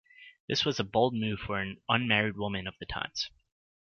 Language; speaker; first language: English; native; English